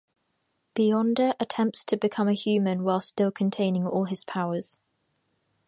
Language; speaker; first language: English; native; English